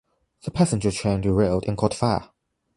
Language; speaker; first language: English; non-native, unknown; Chinese